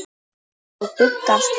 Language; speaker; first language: Icelandic; non-native, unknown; Polish